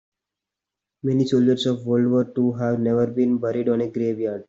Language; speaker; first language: English; non-native, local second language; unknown